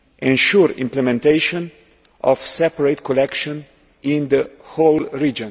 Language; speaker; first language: English; non-native, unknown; Slovenian